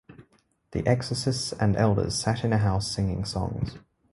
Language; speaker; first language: English; native; English